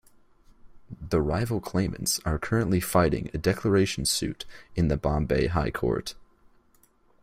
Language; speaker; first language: English; native; English